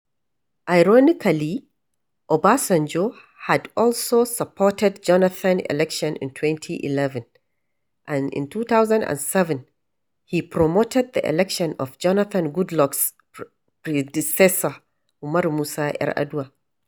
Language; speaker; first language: English; non-native, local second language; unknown